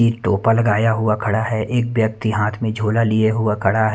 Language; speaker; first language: Hindi; non-native, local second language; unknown